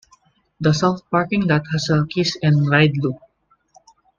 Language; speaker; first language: English; non-native, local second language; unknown